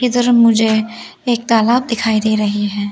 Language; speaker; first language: Hindi; early bilingual, other home language; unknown